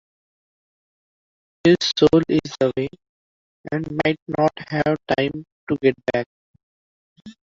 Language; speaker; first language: English; non-native, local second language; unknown